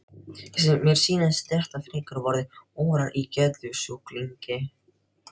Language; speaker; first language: Icelandic; non-native, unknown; Filipino